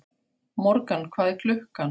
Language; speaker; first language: Icelandic; non-native, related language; Faroese